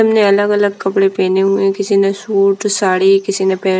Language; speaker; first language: Hindi; non-native, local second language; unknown